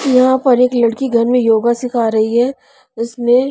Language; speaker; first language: Hindi; non-native, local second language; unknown